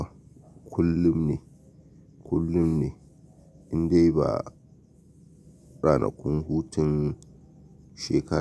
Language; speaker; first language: Hausa; native; Hausa